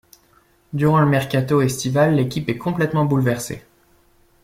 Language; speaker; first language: French; native; French